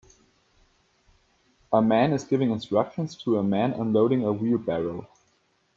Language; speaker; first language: English; native; English